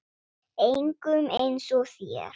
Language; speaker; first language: Icelandic; non-native, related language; Swedish